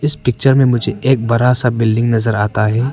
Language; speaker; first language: Hindi; non-native, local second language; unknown